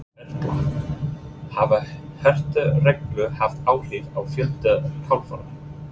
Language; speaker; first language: Icelandic; non-native, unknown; English